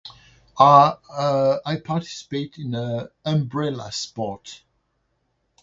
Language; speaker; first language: English; non-native, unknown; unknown